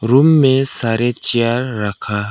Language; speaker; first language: Hindi; non-native, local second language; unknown